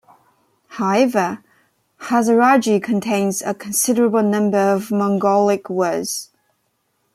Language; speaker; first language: English; non-native, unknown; Chinese